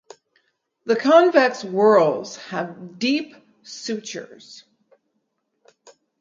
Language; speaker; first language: English; native; English